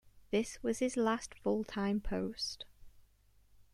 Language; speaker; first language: English; native; English